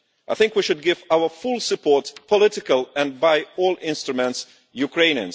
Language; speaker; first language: English; non-native, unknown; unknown